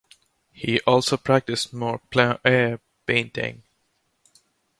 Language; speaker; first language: English; non-native, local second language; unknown